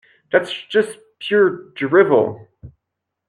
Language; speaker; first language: English; non-native, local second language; French